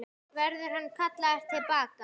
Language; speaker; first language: Icelandic; native; Icelandic